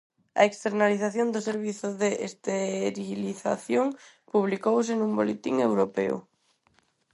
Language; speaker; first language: Galician; non-native, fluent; Spanish